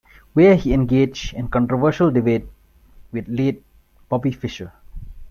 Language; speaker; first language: English; non-native, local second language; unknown